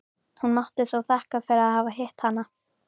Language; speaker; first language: Icelandic; native; Icelandic